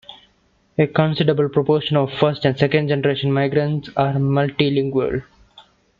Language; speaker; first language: English; non-native, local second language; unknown